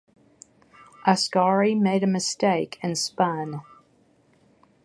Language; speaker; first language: English; native; English